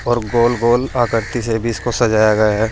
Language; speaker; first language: Hindi; native; Hindi